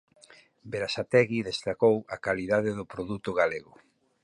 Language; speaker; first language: Galician; native; Galician